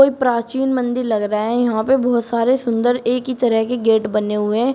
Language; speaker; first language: Hindi; native; Hindi